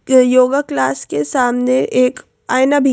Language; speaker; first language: Hindi; native; Hindi